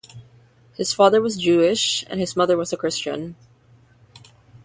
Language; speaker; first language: English; non-native, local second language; Filipino